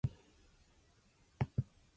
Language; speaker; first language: English; non-native, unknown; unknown